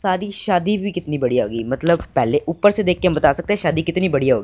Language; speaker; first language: Hindi; non-native, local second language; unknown